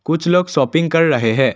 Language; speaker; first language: Hindi; non-native, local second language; Assamese